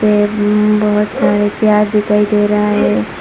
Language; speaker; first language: Hindi; non-native, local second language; Bangla